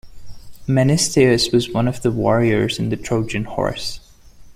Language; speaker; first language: English; non-native, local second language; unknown